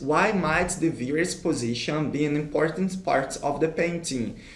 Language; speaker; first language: English; non-native, fluent; Portuguese